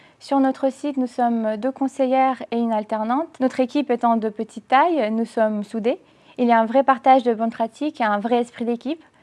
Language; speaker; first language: French; non-native, fluent; Romanian